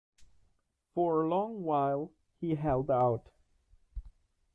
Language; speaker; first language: English; non-native, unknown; German